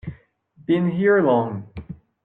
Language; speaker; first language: English; non-native, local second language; French